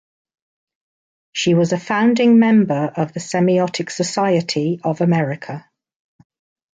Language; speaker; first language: English; native; English